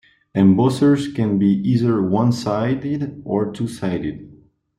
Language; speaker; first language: English; non-native, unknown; French